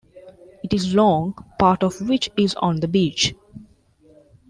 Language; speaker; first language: English; non-native, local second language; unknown